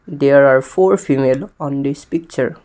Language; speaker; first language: English; non-native, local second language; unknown